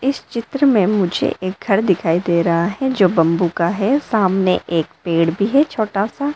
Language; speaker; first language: Hindi; non-native, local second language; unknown